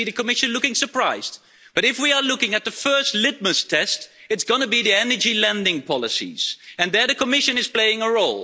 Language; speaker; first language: English; non-native, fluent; Dutch